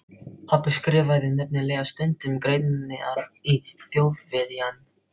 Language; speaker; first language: Icelandic; non-native, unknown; Filipino